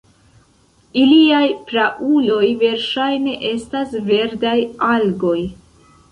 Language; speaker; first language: Esperanto; non-native, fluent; Central Kurdish